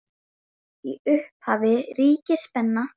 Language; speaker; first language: Icelandic; native; Icelandic